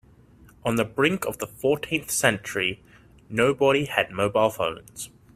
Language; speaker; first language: English; native; English